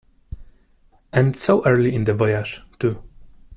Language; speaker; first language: English; non-native, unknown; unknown